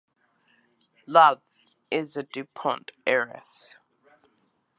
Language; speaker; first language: English; native; English